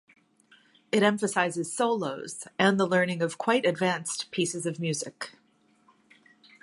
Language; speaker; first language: English; native; English